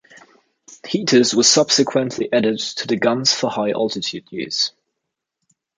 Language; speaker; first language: English; non-native, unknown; German